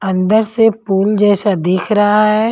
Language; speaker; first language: Hindi; non-native, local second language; Punjabi